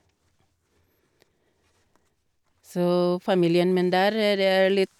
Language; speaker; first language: Norwegian; non-native, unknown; Cebuano